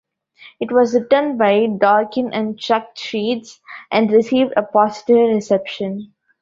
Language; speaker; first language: English; non-native, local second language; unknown